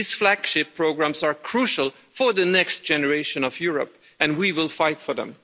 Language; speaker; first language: English; non-native, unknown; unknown